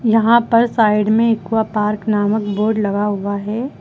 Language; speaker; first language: Hindi; native; Hindi